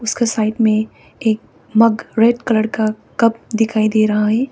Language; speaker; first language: Hindi; early bilingual, other home language; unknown